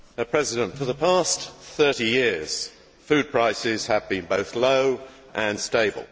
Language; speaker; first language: English; native; English